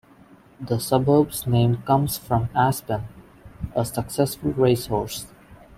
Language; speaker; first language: English; non-native, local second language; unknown